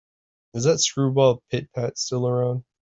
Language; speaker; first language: English; native; English